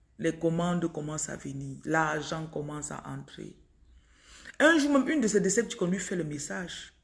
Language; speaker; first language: French; non-native, local second language; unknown